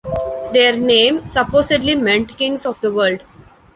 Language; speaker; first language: English; non-native, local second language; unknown